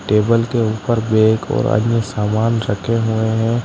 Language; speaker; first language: Hindi; native; Hindi